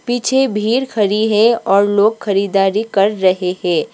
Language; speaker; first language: Hindi; non-native, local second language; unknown